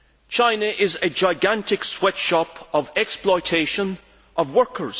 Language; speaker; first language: English; native; English